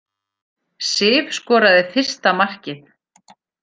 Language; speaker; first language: Icelandic; native; Icelandic